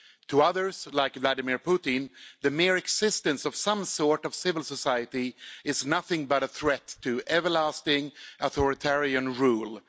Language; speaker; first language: English; non-native, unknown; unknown